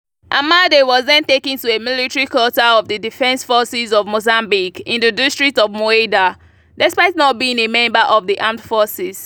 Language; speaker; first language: English; non-native, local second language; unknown